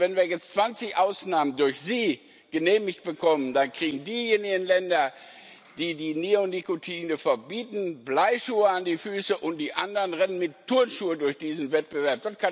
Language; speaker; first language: German; non-native, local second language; Luxembourgish